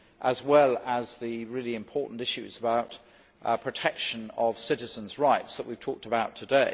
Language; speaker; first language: English; native; English